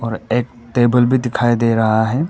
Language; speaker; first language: Hindi; non-native, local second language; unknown